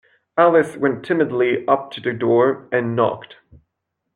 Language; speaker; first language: English; non-native, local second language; French